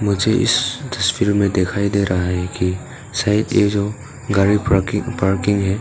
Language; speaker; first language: Hindi; non-native, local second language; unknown